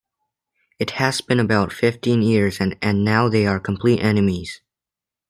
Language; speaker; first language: English; native; English